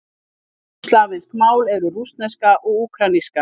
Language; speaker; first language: Icelandic; native; Icelandic